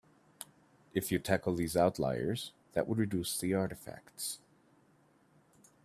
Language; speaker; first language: English; native; English